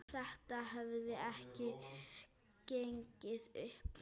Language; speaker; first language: Icelandic; native; Icelandic